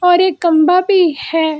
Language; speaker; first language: Hindi; non-native, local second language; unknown